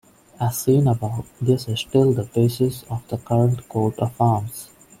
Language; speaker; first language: English; non-native, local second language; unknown